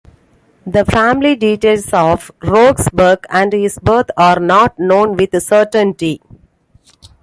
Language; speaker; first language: English; non-native, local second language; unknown